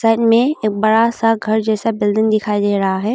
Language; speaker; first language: Hindi; non-native, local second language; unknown